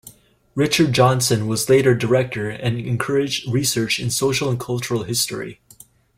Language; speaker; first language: English; native; English